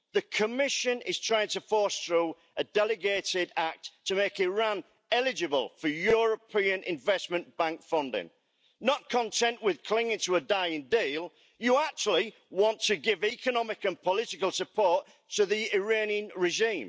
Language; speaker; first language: English; native; English